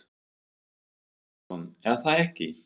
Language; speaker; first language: Icelandic; non-native, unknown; German